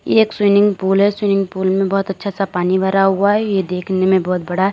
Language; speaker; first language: Hindi; native; Hindi